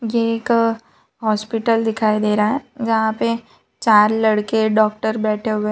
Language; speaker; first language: Hindi; non-native, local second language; Gujarati